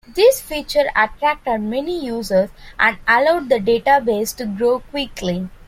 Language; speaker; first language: English; non-native, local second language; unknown